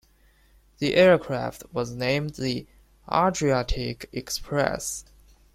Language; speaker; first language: English; non-native, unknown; Chinese